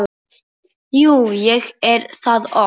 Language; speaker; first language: Icelandic; non-native, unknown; Polish